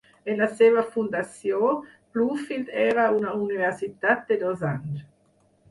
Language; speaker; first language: Catalan; non-native, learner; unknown